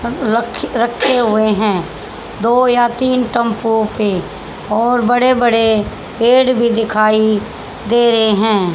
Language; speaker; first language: Hindi; native; Hindi